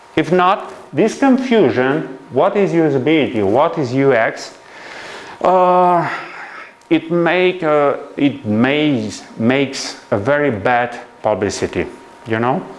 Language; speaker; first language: English; non-native, fluent; Romanian